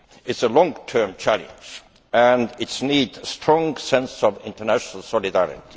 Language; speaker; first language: English; non-native, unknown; Estonian